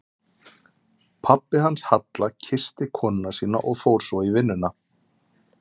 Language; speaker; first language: Icelandic; native; Icelandic